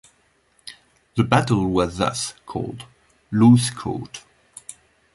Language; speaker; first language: English; non-native, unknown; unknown